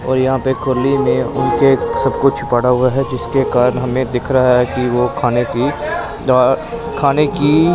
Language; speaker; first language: Hindi; non-native, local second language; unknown